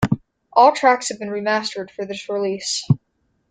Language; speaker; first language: English; native; English